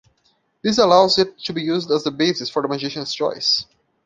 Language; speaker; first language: English; non-native, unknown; Portuguese